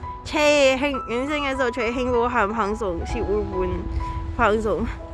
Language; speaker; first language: Korean; non-native, learner; Cantonese